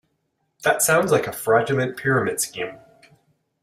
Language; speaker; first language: English; native; English